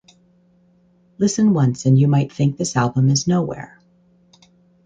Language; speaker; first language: English; native; English